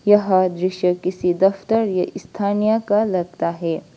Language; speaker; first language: Hindi; non-native, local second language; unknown